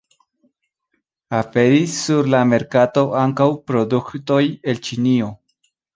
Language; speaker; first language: Esperanto; non-native, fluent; Spanish